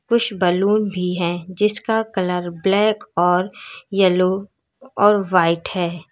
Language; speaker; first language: Hindi; native; Hindi